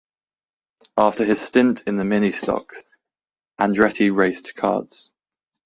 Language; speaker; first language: English; native; English